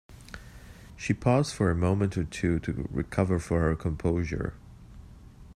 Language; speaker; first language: English; native; English